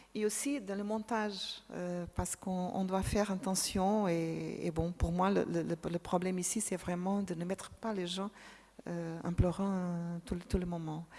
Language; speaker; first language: French; non-native, fluent; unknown